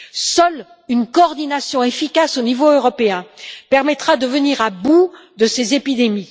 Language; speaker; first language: French; native; French